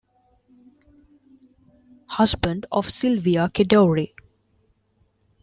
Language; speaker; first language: English; non-native, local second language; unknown